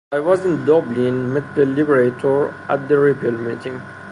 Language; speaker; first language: English; non-native, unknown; Persian